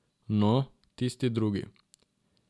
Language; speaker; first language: Slovenian; non-native, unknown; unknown